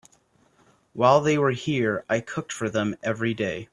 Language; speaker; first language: English; native; English